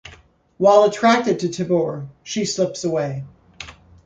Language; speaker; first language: English; native; English